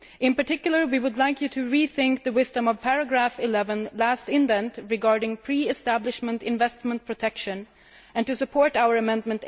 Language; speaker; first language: English; non-native, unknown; Swedish